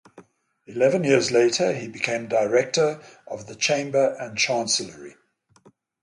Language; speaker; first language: English; native; English